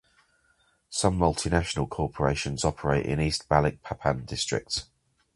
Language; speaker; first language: English; native; English